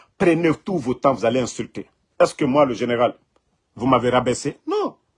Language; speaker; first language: French; non-native, local second language; Mandingo